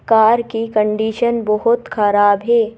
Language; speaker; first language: Hindi; native; Hindi